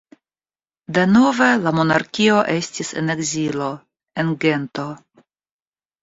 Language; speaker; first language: Esperanto; non-native, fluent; Russian